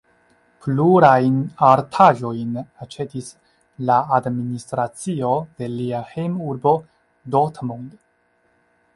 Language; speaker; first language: Esperanto; non-native, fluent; Chinese